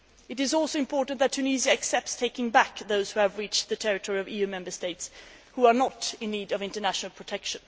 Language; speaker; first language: English; non-native, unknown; Swedish